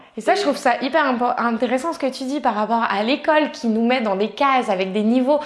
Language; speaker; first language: French; native; French